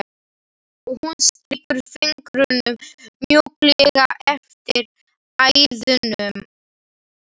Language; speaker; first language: Icelandic; non-native, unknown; Slovak